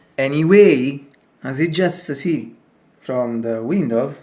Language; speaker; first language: English; non-native, fluent; Italian